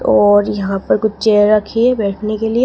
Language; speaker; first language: Hindi; native; Hindi